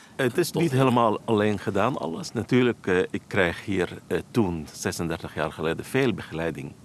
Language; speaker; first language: Dutch; non-native, fluent; Arabic